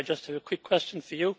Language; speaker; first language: English; native; English